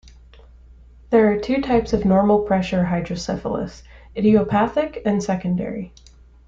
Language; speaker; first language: English; native; English